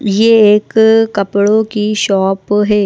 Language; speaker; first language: Hindi; native; Hindi